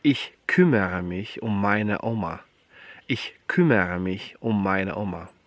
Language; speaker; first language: German; non-native, fluent; Polish